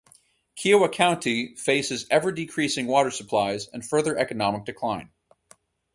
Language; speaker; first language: English; native; English